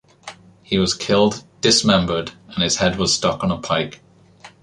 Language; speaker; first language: English; native; English